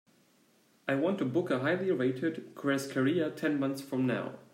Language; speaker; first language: English; non-native, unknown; Turkish